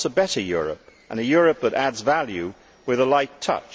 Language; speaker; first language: English; native; English